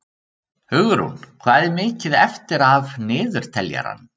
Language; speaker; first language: Icelandic; native; Icelandic